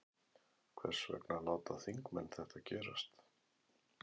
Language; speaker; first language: Icelandic; native; Icelandic